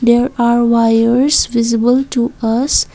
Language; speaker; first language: English; non-native, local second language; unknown